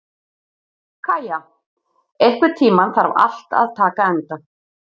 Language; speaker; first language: Icelandic; native; Icelandic